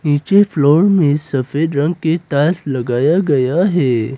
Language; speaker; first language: Hindi; non-native, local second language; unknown